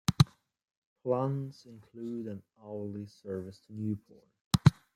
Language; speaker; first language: English; non-native, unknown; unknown